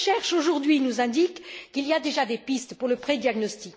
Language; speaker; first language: French; native; French